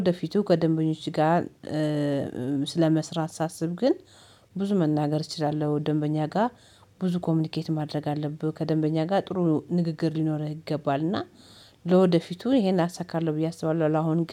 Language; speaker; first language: Amharic; native; Amharic